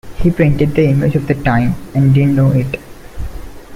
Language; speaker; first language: English; non-native, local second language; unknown